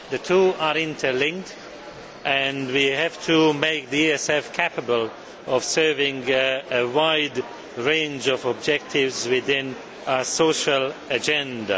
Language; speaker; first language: English; non-native, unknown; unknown